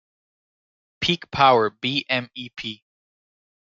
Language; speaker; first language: English; native; English